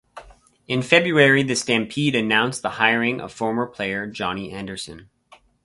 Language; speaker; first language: English; native; English